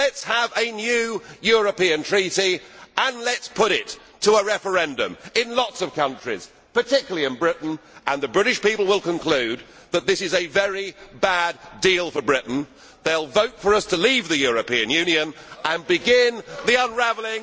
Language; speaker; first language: English; native; English